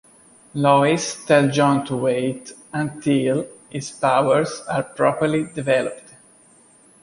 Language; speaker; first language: English; non-native, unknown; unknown